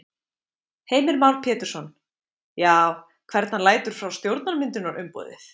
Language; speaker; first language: Icelandic; native; Icelandic